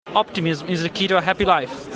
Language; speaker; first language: English; non-native, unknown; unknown